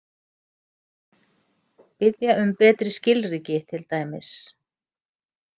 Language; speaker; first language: Icelandic; native; Icelandic